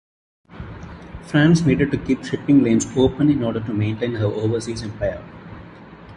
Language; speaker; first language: English; non-native, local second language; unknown